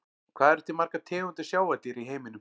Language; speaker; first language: Icelandic; native; Icelandic